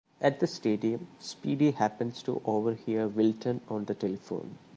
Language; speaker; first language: English; non-native, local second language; Malayalam